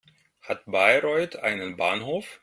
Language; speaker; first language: German; non-native, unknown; Russian